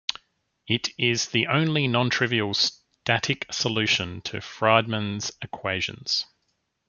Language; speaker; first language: English; native; English